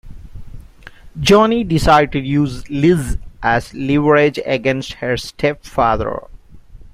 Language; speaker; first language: English; non-native, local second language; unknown